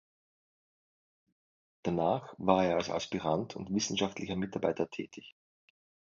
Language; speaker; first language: German; native; German